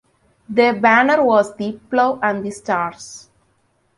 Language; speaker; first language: English; non-native, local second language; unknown